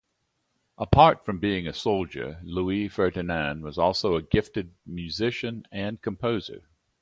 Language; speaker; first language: English; native; English